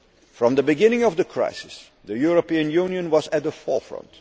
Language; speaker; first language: English; non-native, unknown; Dutch